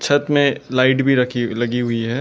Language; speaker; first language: Hindi; non-native, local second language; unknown